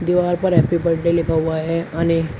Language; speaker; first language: Hindi; native; Hindi